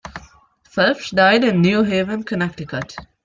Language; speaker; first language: English; non-native, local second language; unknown